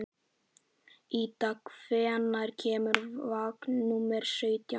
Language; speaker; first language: Icelandic; native; Icelandic